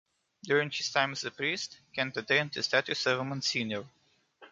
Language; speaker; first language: English; non-native, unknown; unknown